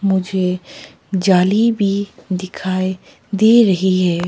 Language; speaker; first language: Hindi; non-native, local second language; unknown